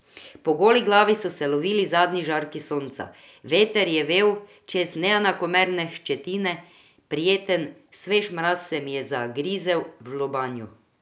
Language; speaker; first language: Slovenian; non-native, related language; Croatian